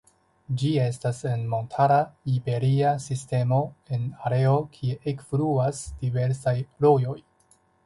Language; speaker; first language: Esperanto; non-native, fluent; Chinese